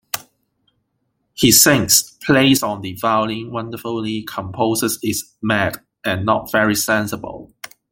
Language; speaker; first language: English; non-native, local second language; Cantonese